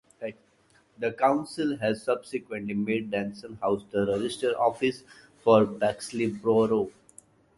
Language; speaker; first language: English; native; English